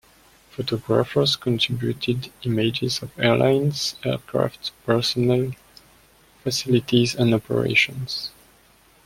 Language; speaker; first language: English; non-native, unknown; French